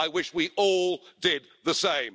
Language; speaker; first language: English; native; English